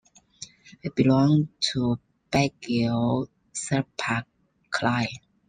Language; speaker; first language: English; non-native, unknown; Chinese